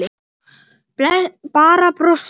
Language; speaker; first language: Icelandic; native; Icelandic